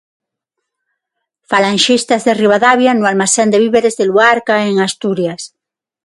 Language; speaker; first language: Galician; non-native, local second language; Spanish